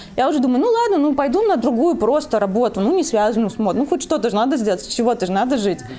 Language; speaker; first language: Russian; native; Russian